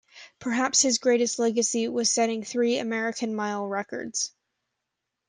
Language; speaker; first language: English; native; English